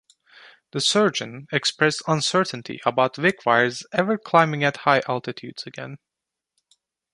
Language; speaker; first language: English; non-native, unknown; Turkish